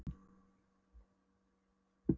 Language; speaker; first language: Icelandic; non-native, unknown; Polish